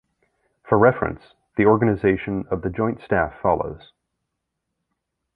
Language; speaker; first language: English; native; English